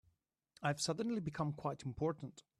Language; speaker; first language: English; native; English